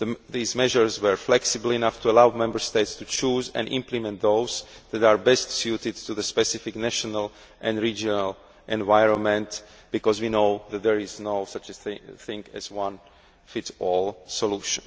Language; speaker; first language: English; non-native, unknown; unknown